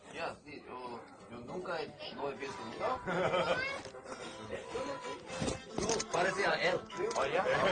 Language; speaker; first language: Spanish; non-native, learner; Korean